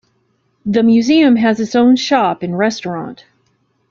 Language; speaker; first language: English; native; English